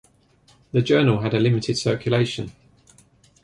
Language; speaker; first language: English; native; English